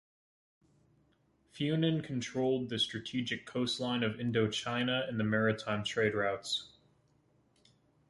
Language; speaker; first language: English; native; English